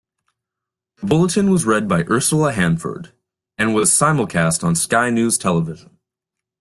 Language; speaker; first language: English; native; English